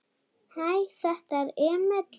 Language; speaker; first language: Icelandic; non-native, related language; Danish